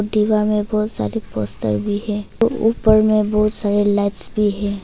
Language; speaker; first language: Hindi; non-native, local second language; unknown